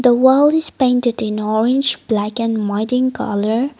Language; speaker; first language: English; non-native, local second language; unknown